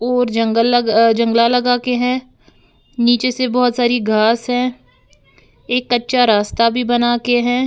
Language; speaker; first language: Hindi; native; Hindi